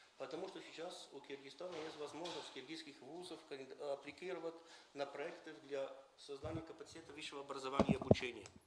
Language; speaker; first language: Russian; non-native, related language; Bulgarian